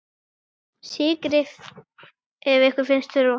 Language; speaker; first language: Icelandic; native; Icelandic